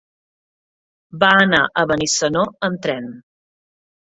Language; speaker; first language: Catalan; native; Catalan